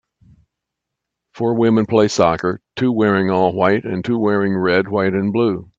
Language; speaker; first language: English; native; English